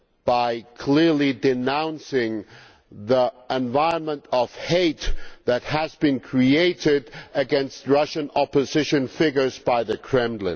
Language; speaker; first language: English; non-native, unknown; German